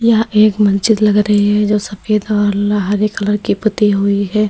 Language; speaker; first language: Hindi; native; Hindi